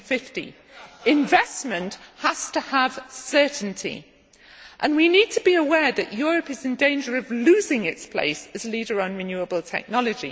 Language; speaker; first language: English; native; English